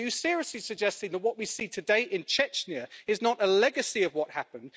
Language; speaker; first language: English; native; English